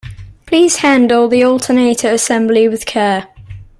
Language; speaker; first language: English; native; English